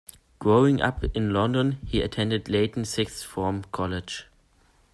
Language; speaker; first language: English; non-native, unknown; German